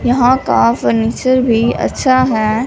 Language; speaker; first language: Hindi; non-native, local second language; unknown